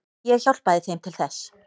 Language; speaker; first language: Icelandic; native; Icelandic